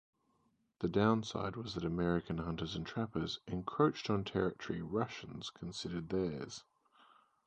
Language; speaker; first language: English; native; English